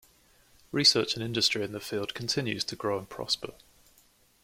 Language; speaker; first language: English; native; English